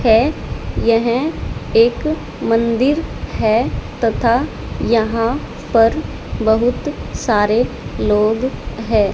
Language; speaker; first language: Hindi; native; Hindi